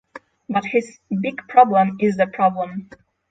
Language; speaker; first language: English; non-native, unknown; Polish